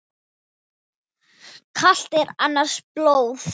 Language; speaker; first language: Icelandic; non-native, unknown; Thai